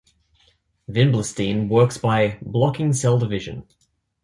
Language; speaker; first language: English; native; English